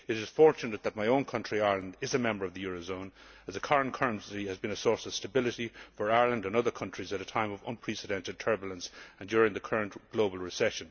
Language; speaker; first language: English; native; English